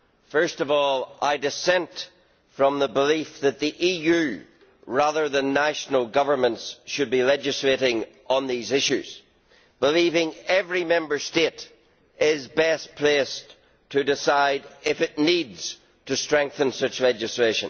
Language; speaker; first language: English; native; English